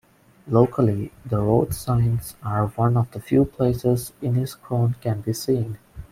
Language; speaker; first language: English; non-native, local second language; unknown